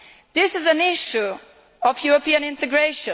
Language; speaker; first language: English; non-native, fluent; Italian